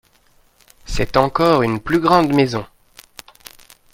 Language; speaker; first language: French; native; French